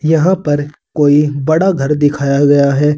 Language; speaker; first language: Hindi; native; Hindi